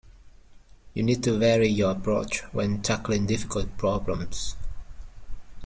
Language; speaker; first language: English; native; English